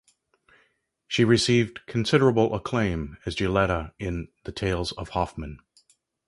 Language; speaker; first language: English; native; English